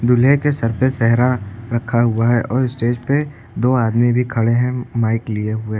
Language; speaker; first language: Hindi; native; Hindi